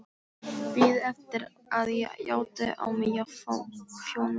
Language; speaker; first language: Icelandic; non-native, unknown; Polish